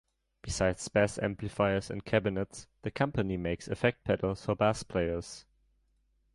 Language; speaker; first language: English; non-native, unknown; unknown